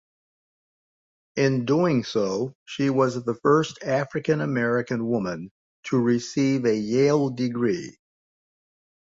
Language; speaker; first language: English; native; English